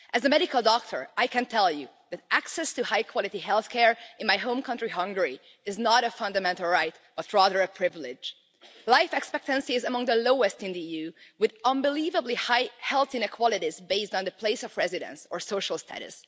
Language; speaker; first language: English; non-native, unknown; Hungarian